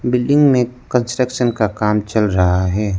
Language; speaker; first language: Hindi; non-native, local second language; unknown